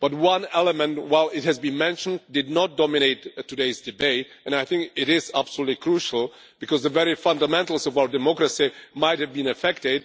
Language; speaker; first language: English; non-native, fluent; Czech